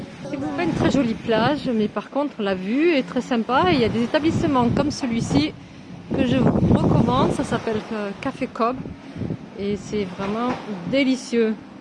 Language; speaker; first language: French; native; French